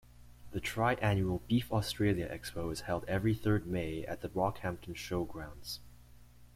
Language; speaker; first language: English; native; English